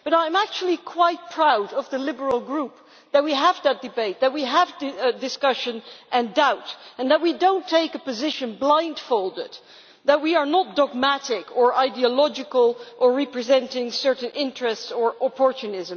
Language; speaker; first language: English; non-native, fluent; Dutch